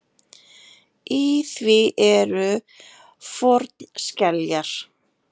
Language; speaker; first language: Icelandic; native; Icelandic